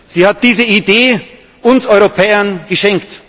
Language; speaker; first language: German; native; German